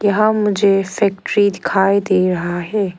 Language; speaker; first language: Hindi; non-native, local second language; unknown